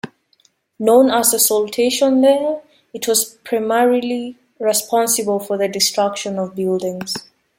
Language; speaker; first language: English; native; English